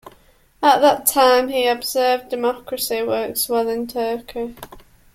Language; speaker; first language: English; native; English